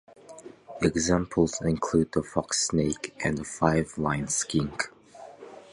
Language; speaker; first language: English; non-native, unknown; Mongolian